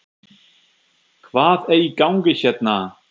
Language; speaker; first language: Icelandic; non-native, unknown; German